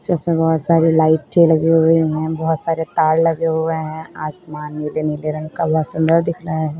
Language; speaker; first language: Hindi; native; Hindi